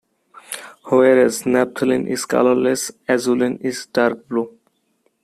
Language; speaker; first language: English; non-native, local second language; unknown